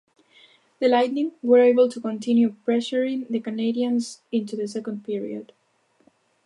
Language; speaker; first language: English; non-native, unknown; Galician